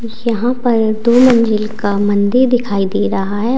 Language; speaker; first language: Hindi; native; Hindi